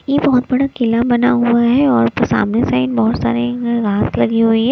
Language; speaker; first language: Hindi; non-native, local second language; Punjabi